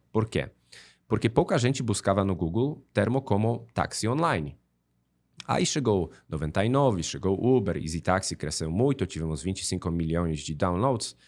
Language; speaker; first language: Portuguese; non-native, fluent; Polish